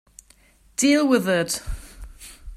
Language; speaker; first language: English; non-native, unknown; German